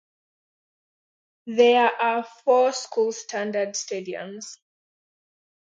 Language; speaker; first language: English; non-native, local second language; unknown